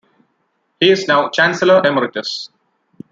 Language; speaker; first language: English; non-native, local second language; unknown